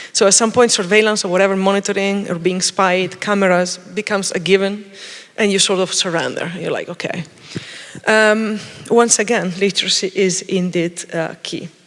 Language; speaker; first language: English; non-native, fluent; Italian